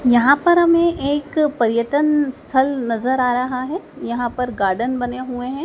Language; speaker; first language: Hindi; native; Hindi